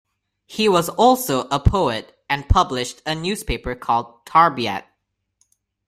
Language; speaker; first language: English; non-native, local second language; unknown